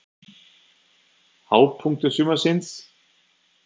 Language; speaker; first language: Icelandic; non-native, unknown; German